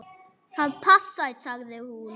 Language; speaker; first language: Icelandic; non-native, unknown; German